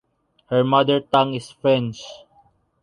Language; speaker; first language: English; non-native, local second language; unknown